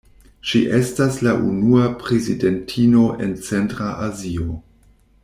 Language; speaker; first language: Esperanto; non-native, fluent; German